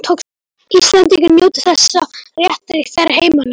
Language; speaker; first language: Icelandic; non-native, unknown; Polish